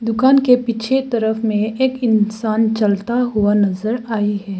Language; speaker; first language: Hindi; non-native, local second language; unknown